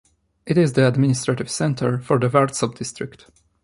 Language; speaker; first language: English; non-native, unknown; Polish